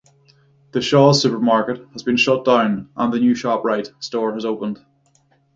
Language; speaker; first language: English; native; English